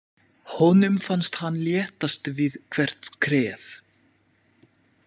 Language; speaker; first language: Icelandic; non-native, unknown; French